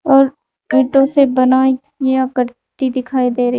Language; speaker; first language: Hindi; native; Hindi